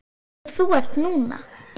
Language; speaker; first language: Icelandic; non-native, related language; Swedish